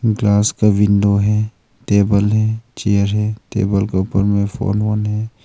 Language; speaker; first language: Hindi; early bilingual, other home language; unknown